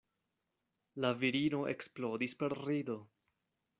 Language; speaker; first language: Esperanto; non-native, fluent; Spanish